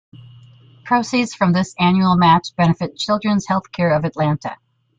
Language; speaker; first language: English; native; English